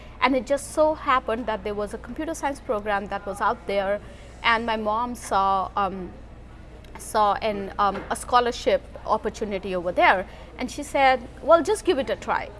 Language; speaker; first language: English; non-native, local second language; Hindi